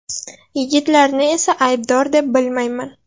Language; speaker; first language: Uzbek; non-native, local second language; Russian